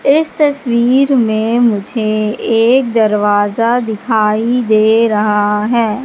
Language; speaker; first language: Hindi; native; Hindi